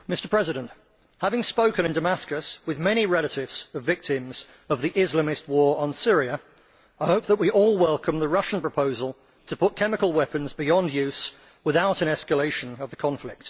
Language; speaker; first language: English; native; English